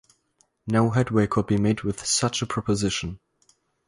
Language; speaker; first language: English; non-native, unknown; German